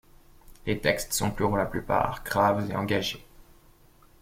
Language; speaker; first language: French; native; French